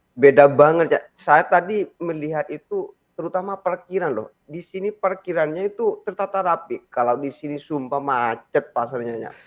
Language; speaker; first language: Indonesian; non-native, local second language; Madurese